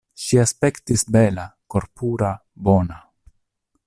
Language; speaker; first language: Esperanto; non-native, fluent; Italian